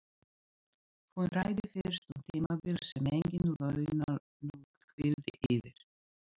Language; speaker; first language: Icelandic; non-native, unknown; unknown